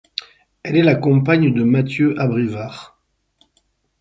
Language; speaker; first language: French; native; French